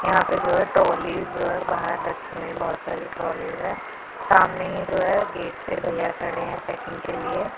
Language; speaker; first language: Hindi; non-native, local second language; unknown